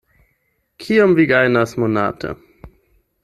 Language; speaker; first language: Esperanto; non-native, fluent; German